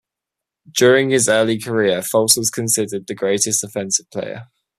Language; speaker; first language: English; native; English